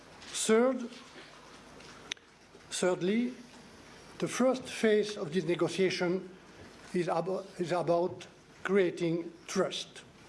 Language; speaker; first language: English; non-native, fluent; French